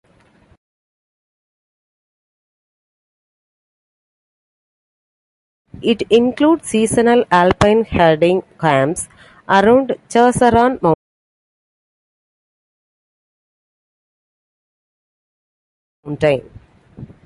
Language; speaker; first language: English; non-native, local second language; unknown